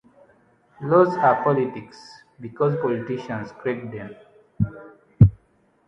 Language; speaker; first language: English; non-native, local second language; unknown